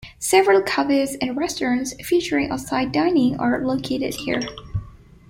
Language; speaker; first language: English; non-native, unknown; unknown